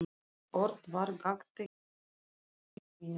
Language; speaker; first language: Icelandic; non-native, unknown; Russian